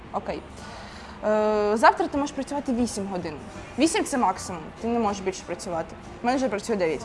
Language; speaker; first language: Ukrainian; non-native, local second language; Russian